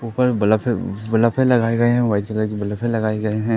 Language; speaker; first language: Hindi; native; Hindi